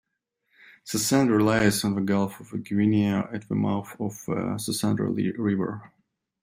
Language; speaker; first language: English; non-native, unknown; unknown